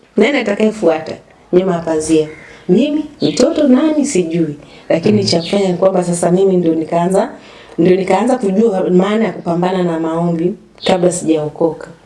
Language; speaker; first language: Swahili; native; Swahili